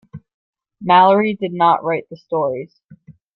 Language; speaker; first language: English; native; English